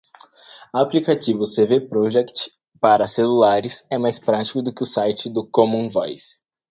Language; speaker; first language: Portuguese; native; Portuguese